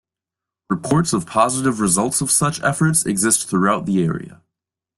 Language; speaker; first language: English; native; English